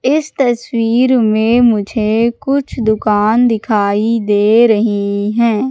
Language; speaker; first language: Hindi; native; Hindi